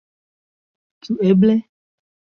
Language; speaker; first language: Esperanto; non-native, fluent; Chinese